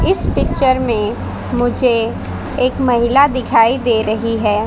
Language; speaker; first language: Hindi; native; Hindi